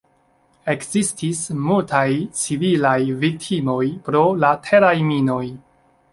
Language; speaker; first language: Esperanto; non-native, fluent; Chinese